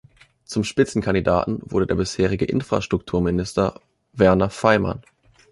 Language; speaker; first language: German; native; German